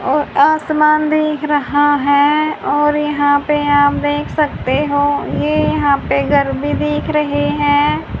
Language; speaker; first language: Hindi; native; Hindi